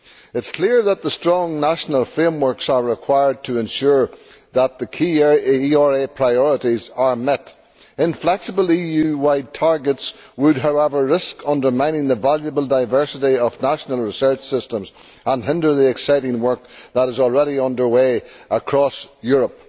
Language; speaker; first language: English; native; English